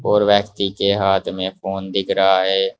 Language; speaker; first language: Hindi; native; Hindi